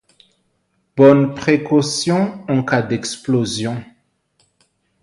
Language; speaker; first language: French; non-native, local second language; Malagasy